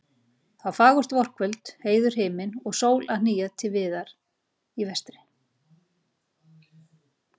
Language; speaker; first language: Icelandic; native; Icelandic